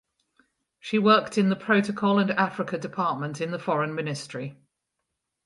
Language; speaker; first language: English; native; English